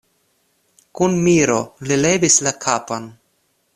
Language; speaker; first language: Esperanto; non-native, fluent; Russian